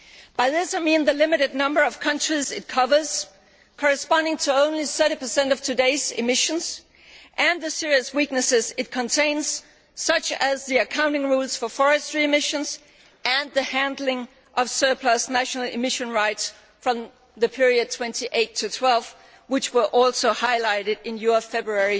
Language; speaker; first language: English; non-native, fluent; Danish